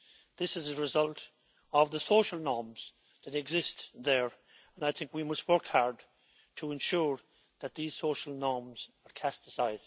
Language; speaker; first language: English; native; English